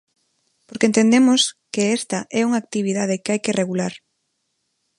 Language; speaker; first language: Galician; non-native, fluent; Spanish